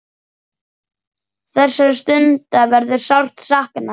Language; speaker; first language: Icelandic; native; Icelandic